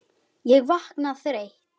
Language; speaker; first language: Icelandic; native; Icelandic